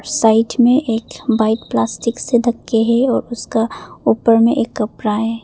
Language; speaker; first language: Hindi; non-native, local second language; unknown